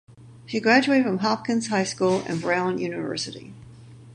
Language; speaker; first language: English; native; English